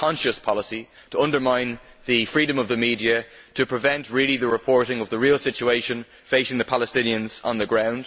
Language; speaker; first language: English; native; English